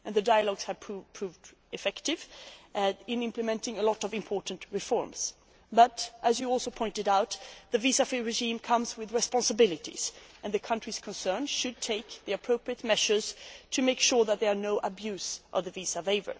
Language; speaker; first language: English; non-native, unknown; Swedish